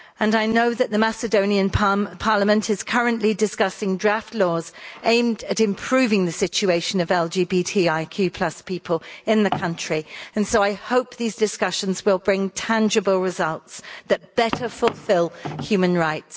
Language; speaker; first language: English; native; English